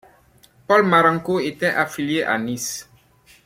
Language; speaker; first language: French; non-native, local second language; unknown